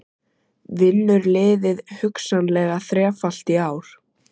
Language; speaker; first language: Icelandic; native; Icelandic